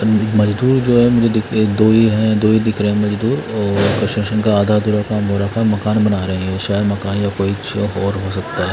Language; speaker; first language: Hindi; native; Hindi